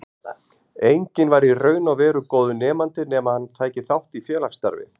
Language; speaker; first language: Icelandic; native; Icelandic